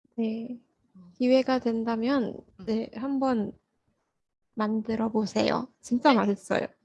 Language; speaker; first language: Korean; non-native, learner; Malay